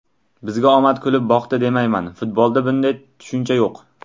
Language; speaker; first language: Uzbek; non-native, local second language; Tajik